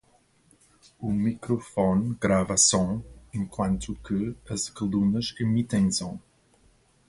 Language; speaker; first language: Portuguese; non-native, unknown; English